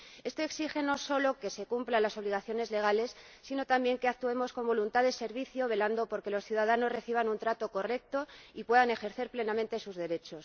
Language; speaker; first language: Spanish; native; Spanish